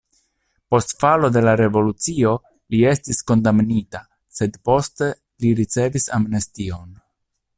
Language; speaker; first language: Esperanto; non-native, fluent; Italian